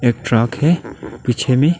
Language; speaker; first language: Hindi; non-native, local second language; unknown